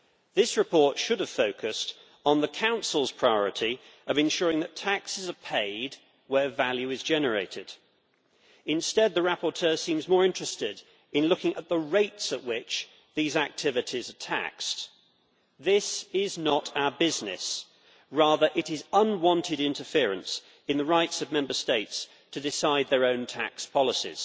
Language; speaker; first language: English; native; English